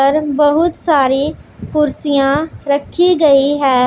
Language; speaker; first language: Hindi; non-native, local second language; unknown